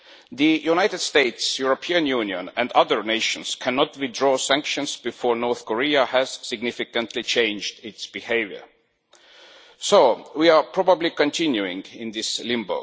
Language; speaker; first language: English; non-native, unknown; Estonian